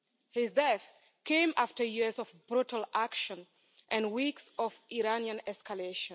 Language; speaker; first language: English; non-native, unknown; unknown